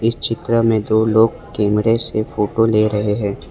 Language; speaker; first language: Hindi; non-native, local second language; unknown